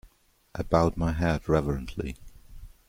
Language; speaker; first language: English; non-native, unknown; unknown